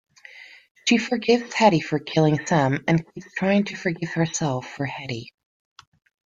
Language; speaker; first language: English; non-native, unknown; Spanish